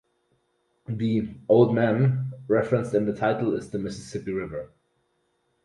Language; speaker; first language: English; non-native, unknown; German